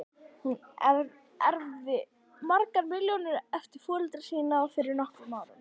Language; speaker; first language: Icelandic; native; Icelandic